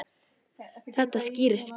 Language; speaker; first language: Icelandic; native; Icelandic